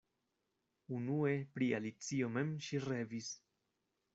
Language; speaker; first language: Esperanto; non-native, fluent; Spanish